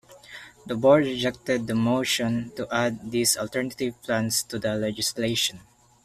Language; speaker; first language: English; non-native, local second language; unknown